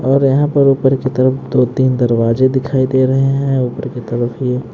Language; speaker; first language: Hindi; native; Hindi